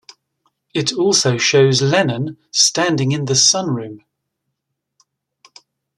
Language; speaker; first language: English; native; English